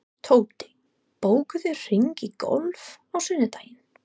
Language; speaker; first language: Icelandic; non-native, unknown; English